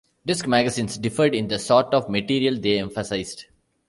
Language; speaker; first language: English; non-native, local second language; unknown